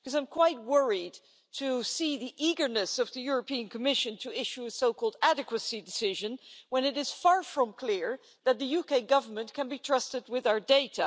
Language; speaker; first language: English; non-native, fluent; Dutch